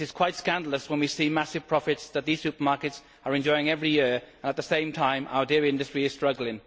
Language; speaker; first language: English; native; English